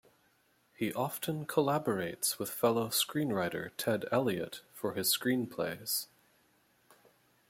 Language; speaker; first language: English; native; English